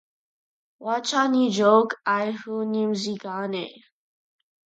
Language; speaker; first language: English; non-native, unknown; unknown